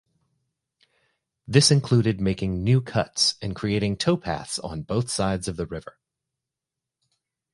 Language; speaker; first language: English; native; English